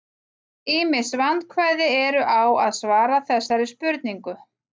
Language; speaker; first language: Icelandic; native; Icelandic